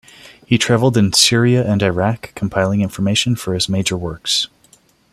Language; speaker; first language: English; non-native, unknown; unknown